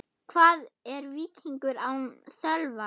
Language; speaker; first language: Icelandic; non-native, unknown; German